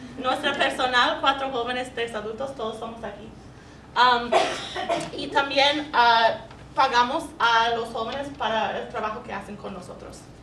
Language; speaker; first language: Spanish; non-native, learner; English